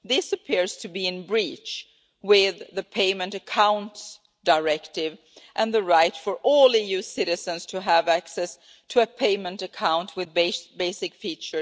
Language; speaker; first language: English; non-native, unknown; Swedish